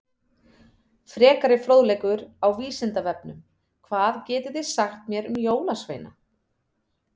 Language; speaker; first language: Icelandic; native; Icelandic